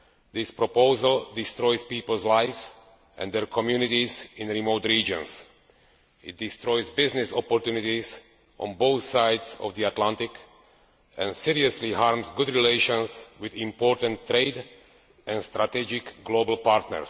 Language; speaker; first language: English; non-native, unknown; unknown